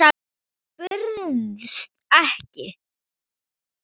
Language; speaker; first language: Icelandic; non-native, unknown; Thai